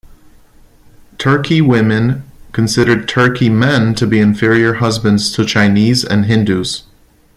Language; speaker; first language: English; non-native, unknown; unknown